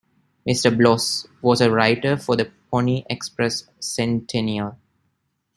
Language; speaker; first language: English; non-native, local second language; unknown